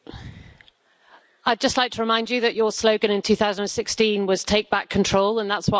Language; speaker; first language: English; native; English